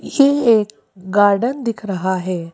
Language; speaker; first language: Hindi; native; Hindi